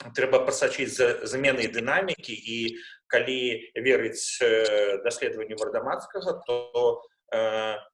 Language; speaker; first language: Belarusian; non-native, local second language; Russian